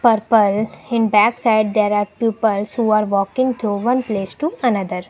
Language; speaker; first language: English; non-native, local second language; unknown